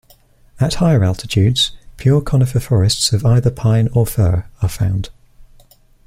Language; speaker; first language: English; native; English